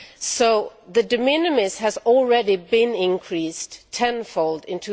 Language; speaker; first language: English; non-native, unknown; Swedish